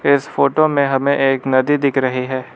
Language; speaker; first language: Hindi; non-native, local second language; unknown